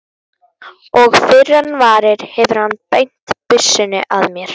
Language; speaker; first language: Icelandic; non-native, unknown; Kurdish